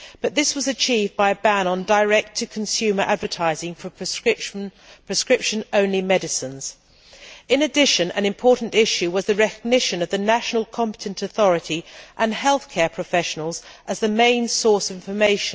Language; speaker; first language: English; native; English